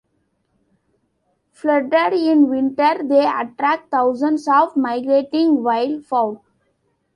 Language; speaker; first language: English; non-native, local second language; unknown